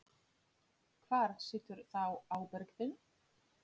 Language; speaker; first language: Icelandic; non-native, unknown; Polish